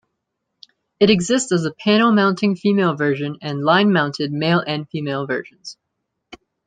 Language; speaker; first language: English; native; English